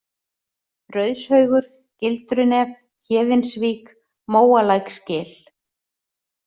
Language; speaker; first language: Icelandic; native; Icelandic